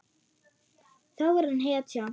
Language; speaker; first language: Icelandic; non-native, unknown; German